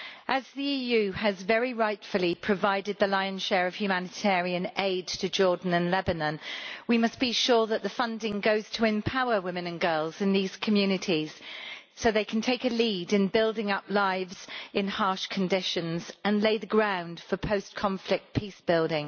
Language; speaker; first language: English; native; English